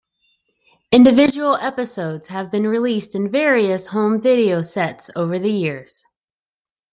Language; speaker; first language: English; native; English